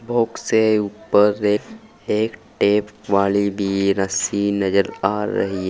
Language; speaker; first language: Hindi; native; Hindi